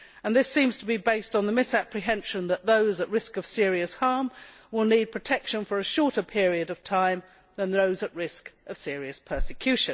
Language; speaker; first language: English; native; English